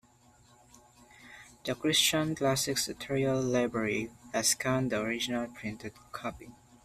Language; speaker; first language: English; non-native, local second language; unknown